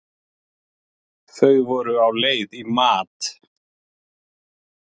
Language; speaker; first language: Icelandic; native; Icelandic